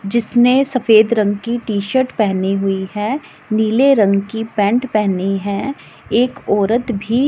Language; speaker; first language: Hindi; non-native, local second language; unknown